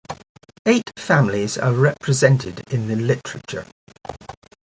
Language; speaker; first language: English; native; English